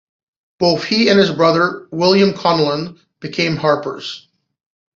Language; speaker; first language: English; non-native, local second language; French